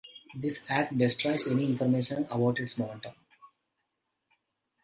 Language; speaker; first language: English; non-native, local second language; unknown